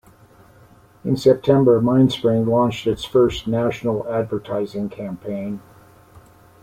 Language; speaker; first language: English; native; English